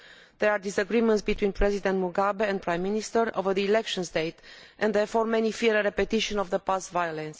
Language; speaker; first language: English; non-native, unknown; Romanian